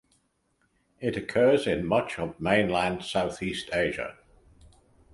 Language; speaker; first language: English; native; English